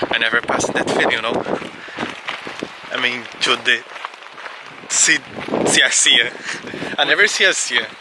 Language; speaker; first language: English; non-native, learner; Portuguese